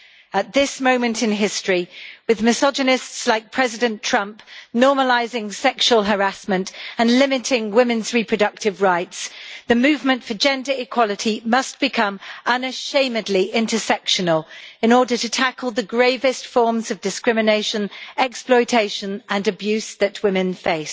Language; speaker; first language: English; native; English